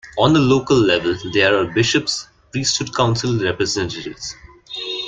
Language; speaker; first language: English; non-native, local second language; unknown